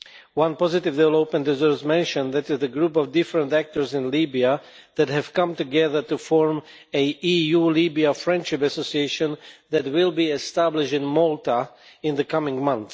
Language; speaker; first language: English; non-native, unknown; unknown